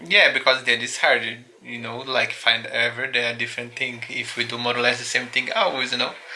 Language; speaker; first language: English; non-native, fluent; Portuguese